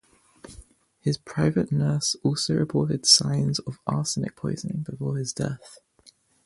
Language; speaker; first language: English; native; English